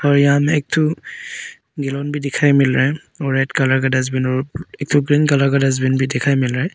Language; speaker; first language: Hindi; early bilingual, other home language; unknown